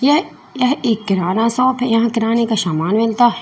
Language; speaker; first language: Hindi; native; Hindi